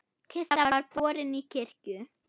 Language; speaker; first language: Icelandic; non-native, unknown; German